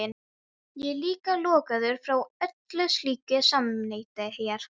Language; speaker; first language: Icelandic; non-native, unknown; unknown